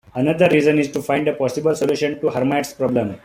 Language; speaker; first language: English; non-native, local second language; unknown